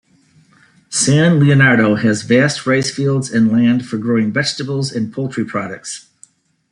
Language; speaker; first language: English; native; English